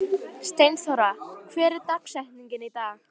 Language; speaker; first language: Icelandic; native; Icelandic